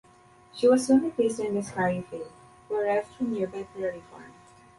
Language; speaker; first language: English; non-native, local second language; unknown